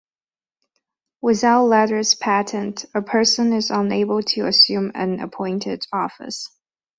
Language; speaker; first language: English; non-native, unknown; Chinese